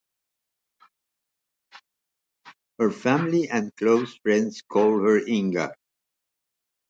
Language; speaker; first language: English; non-native, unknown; Dutch